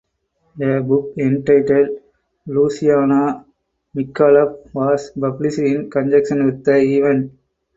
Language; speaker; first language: English; non-native, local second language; Tamil